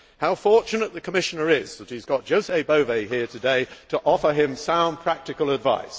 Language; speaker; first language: English; native; English